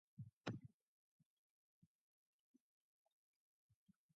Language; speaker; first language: English; non-native, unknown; Mongolian